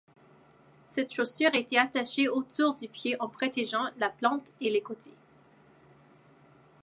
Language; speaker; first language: French; native; French